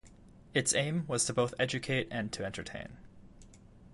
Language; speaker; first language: English; native; English